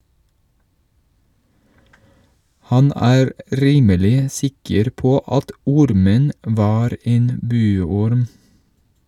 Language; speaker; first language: Norwegian; non-native, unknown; English